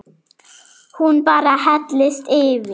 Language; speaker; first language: Icelandic; non-native, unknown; German